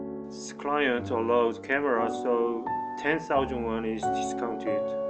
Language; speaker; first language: English; non-native, learner; Korean